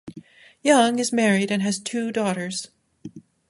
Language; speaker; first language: English; native; English